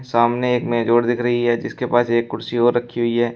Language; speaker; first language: Hindi; native; Hindi